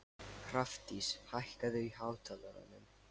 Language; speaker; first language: Icelandic; non-native, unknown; Lithuanian